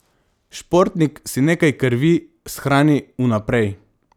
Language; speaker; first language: Slovenian; non-native, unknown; Macedonian